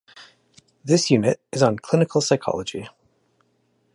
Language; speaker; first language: English; native; English